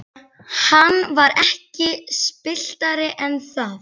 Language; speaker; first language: Icelandic; native; Icelandic